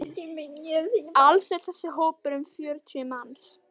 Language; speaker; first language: Icelandic; native; Icelandic